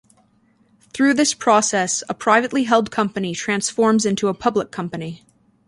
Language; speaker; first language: English; native; English